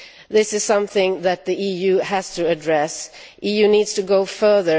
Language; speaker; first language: English; non-native, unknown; Swedish